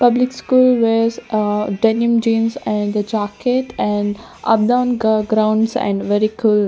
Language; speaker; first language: English; non-native, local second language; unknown